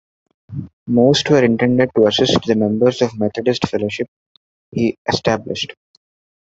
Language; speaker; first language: English; non-native, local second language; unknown